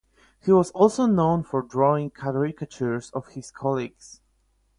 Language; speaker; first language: English; non-native, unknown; Polish